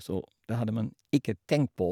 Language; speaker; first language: Norwegian; non-native, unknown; Dutch